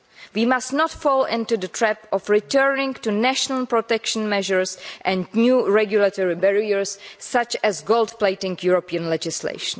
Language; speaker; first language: English; non-native, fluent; Czech